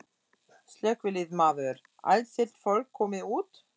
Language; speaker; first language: Icelandic; non-native, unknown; German